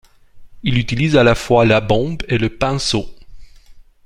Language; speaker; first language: French; non-native, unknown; Romanian